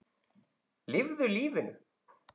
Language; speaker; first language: Icelandic; native; Icelandic